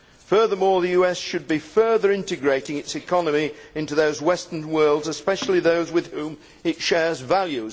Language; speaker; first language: English; native; English